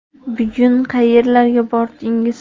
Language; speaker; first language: Uzbek; native; Uzbek